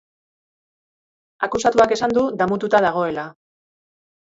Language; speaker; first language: Basque; native; Basque